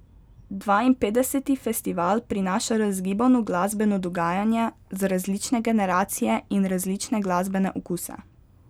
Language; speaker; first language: Slovenian; native; Slovenian